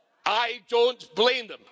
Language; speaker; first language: English; native; English